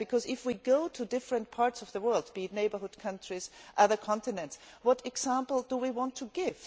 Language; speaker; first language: English; non-native, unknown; German